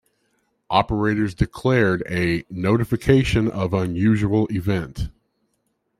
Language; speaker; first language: English; native; English